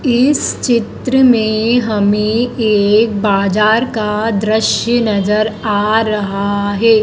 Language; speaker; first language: Hindi; native; Hindi